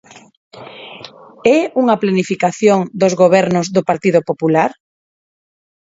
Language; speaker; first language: Galician; non-native, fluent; Spanish